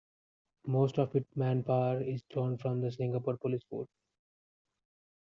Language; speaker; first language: English; non-native, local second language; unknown